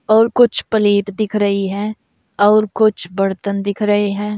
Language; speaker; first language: Hindi; native; Hindi